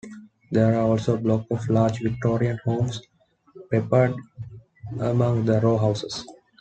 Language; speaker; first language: English; non-native, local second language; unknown